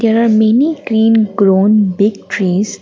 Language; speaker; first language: English; non-native, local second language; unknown